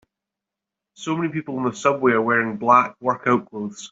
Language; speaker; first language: English; native; English